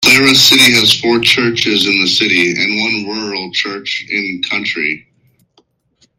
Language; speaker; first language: English; non-native, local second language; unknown